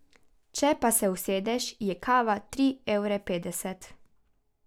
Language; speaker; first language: Slovenian; native; Slovenian